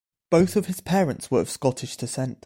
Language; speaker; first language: English; native; English